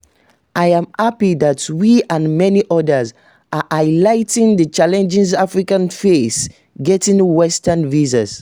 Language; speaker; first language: English; non-native, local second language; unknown